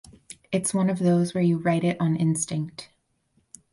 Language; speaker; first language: English; native; English